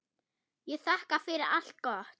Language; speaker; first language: Icelandic; non-native, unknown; German